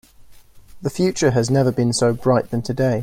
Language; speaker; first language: English; native; English